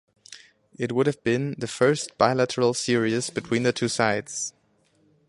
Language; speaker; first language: English; non-native, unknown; German